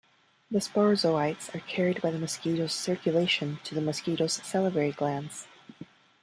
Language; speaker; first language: English; non-native, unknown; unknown